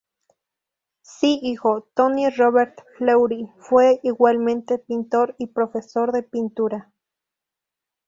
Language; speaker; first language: Spanish; native; Spanish